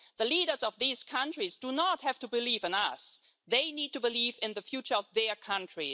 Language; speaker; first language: English; non-native, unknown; German